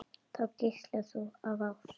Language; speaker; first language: Icelandic; native; Icelandic